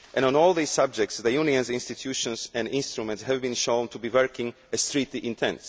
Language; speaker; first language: English; non-native, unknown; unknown